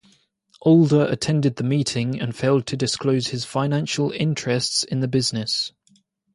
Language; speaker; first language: English; native; English